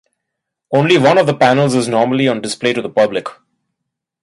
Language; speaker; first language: English; non-native, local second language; Bangla